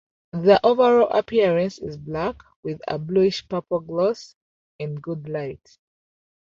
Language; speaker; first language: English; non-native, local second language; Ganda